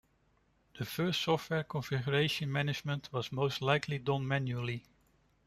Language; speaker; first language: English; non-native, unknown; Dutch